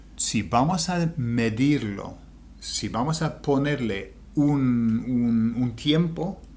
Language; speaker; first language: Spanish; native; Spanish